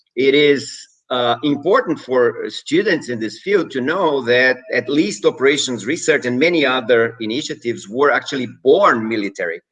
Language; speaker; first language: English; non-native, fluent; Portuguese